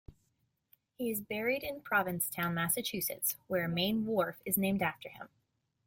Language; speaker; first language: English; native; English